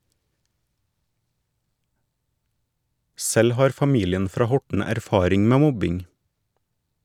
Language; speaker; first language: Norwegian; native; Norwegian